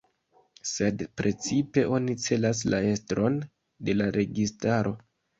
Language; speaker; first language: Esperanto; non-native, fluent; Kinyarwanda